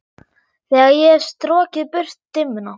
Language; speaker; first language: Icelandic; non-native, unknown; German